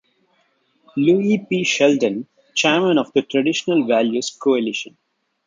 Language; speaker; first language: English; non-native, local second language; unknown